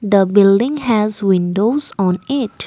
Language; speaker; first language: English; non-native, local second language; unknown